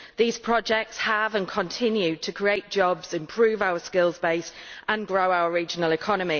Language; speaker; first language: English; native; English